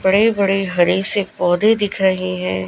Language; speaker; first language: Hindi; non-native, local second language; Gujarati